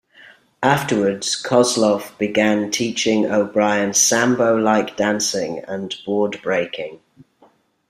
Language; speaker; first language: English; native; English